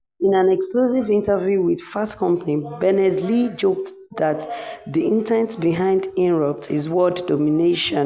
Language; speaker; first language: English; non-native, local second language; Yoruba